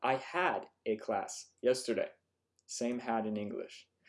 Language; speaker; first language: English; native; English